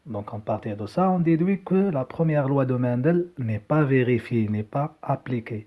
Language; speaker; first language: French; non-native, local second language; Arabic